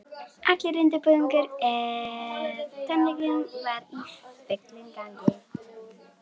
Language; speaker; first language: Icelandic; native; Icelandic